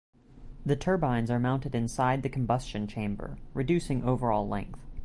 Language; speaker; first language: English; native; English